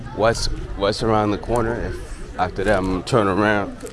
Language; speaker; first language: English; native; English